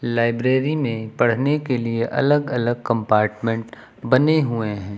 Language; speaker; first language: Hindi; native; Hindi